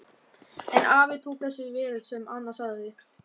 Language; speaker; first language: Icelandic; non-native, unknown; German